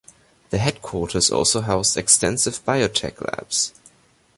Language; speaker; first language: English; non-native, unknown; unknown